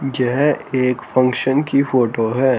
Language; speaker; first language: Hindi; native; Hindi